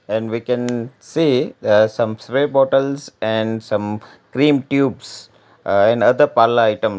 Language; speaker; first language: English; non-native, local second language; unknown